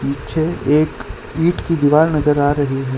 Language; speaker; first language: Hindi; non-native, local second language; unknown